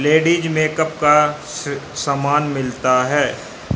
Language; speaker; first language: Hindi; native; Hindi